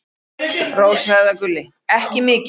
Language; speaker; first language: Icelandic; native; Icelandic